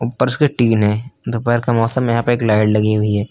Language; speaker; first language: Hindi; native; Hindi